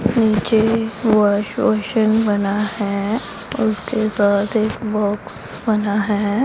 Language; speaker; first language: Hindi; non-native, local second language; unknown